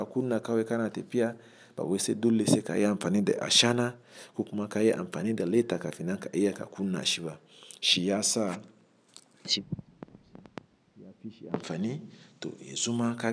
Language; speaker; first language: Hausa; non-native, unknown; Igbo